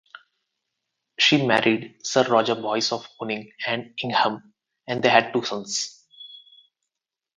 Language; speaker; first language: English; non-native, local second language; Telugu